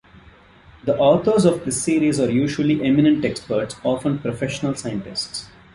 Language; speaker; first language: English; non-native, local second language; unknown